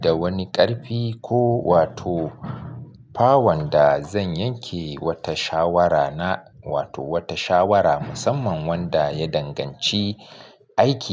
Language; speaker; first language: Hausa; native; Hausa